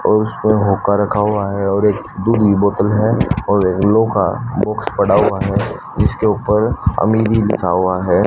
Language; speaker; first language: Hindi; native; Hindi